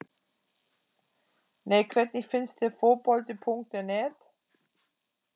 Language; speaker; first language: Icelandic; non-native, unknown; German